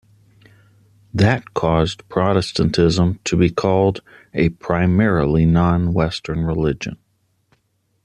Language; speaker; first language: English; native; English